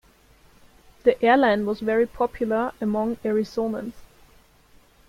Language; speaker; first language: English; non-native, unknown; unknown